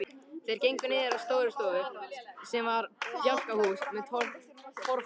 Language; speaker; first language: Icelandic; native; Icelandic